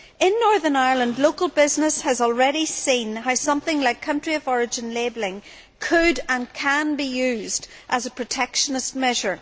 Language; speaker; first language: English; native; English